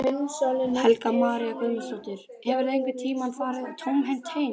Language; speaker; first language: Icelandic; native; Icelandic